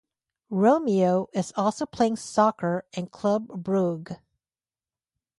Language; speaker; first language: English; native; English